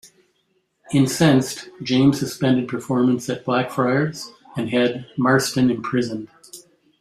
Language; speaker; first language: English; native; English